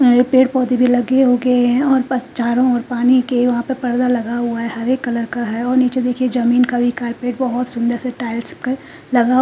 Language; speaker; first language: Hindi; non-native, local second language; Punjabi